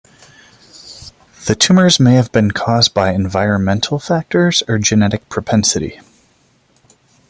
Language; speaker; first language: English; non-native, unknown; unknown